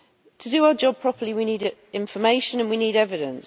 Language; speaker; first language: English; native; English